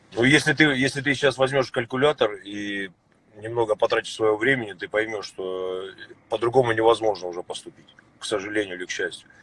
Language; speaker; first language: Russian; native; Russian